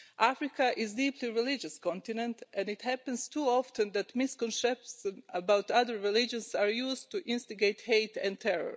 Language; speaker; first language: English; non-native, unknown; Croatian